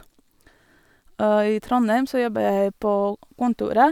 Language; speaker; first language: Norwegian; non-native, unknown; Latvian